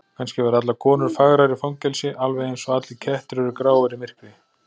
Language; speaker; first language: Icelandic; native; Icelandic